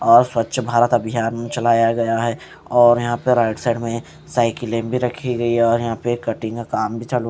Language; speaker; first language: Hindi; non-native, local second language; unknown